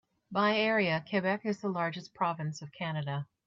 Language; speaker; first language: English; native; English